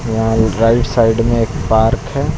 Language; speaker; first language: Hindi; native; Hindi